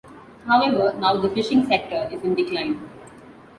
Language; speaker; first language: English; non-native, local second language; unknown